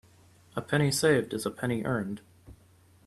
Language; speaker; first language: English; native; English